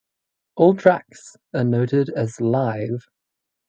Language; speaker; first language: English; native; English